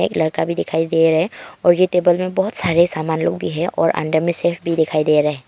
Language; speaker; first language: Hindi; non-native, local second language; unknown